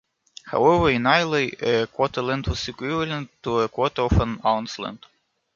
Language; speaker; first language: English; non-native, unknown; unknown